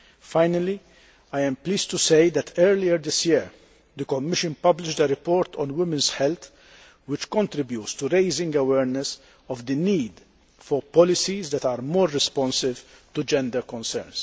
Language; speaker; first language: English; non-native, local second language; Maltese